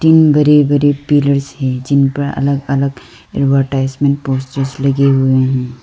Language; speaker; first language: Hindi; non-native, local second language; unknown